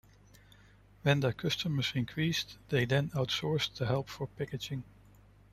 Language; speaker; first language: English; non-native, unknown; Dutch